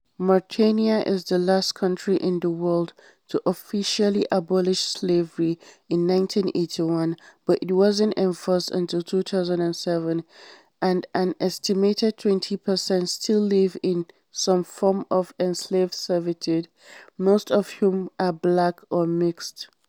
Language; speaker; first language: English; non-native, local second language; Hausa